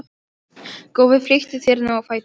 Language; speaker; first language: Icelandic; non-native, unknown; Polish